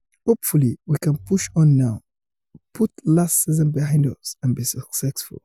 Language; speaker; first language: English; non-native, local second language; Yoruba